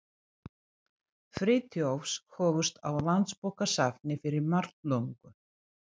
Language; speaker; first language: Icelandic; non-native, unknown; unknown